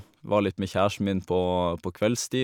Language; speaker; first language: Norwegian; native; Norwegian